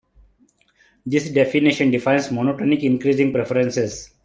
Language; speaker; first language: English; non-native, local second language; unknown